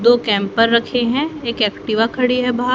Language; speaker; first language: Hindi; native; Hindi